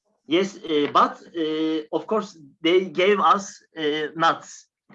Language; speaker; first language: English; non-native, learner; Turkish